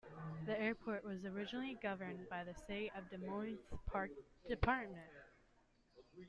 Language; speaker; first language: English; native; English